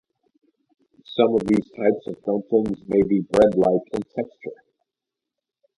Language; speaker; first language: English; native; English